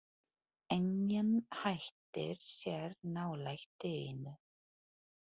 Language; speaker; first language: Icelandic; non-native, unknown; Polish